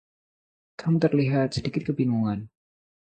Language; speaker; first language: Indonesian; non-native, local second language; Javanese